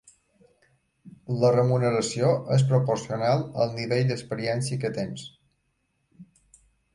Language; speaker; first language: Catalan; native; Catalan